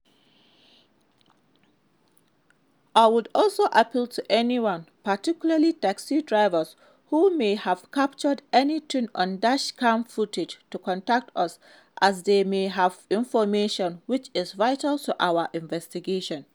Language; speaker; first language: English; non-native, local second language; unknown